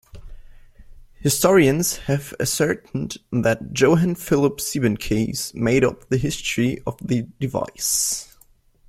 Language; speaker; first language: English; non-native, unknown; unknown